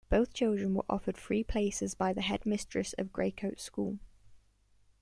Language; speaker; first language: English; native; English